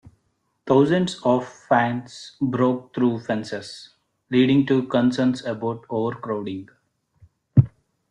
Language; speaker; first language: English; native; English